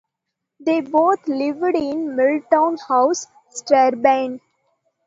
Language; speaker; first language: English; non-native, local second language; Tamil